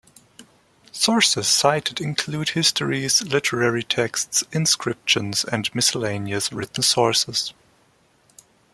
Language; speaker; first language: English; non-native, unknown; German